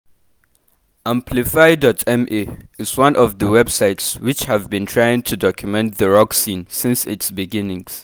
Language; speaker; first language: English; non-native, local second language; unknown